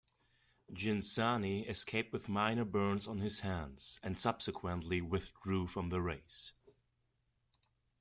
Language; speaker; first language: English; non-native, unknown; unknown